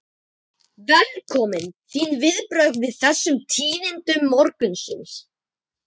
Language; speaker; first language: Icelandic; native; Icelandic